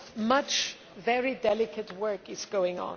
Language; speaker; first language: English; non-native, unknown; German